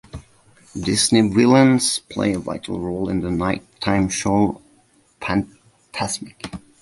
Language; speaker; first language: English; native; English